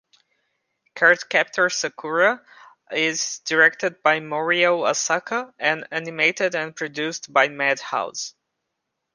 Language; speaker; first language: English; non-native, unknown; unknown